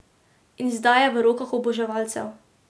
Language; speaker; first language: Slovenian; native; Slovenian